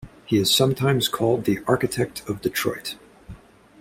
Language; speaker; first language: English; native; English